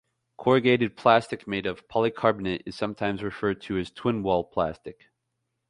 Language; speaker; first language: English; native; English